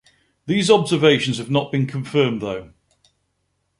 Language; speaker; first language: English; native; English